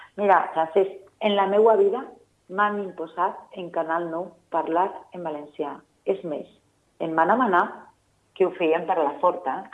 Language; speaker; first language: Catalan; non-native, local second language; Spanish